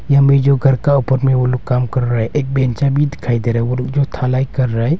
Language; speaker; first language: Hindi; non-native, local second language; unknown